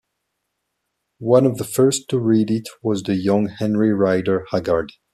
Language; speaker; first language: English; non-native, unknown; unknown